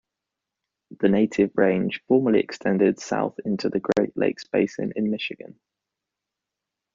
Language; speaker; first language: English; native; English